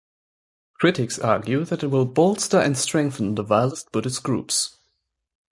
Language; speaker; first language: English; non-native, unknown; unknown